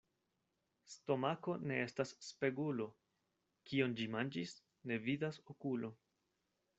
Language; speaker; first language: Esperanto; non-native, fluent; Spanish